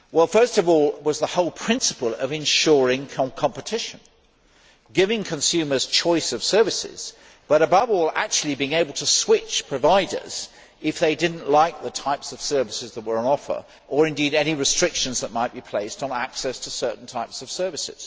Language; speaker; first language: English; native; English